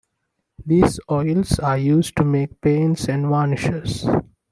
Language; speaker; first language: English; non-native, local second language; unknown